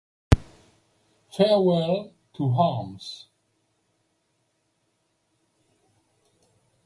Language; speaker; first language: English; non-native, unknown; French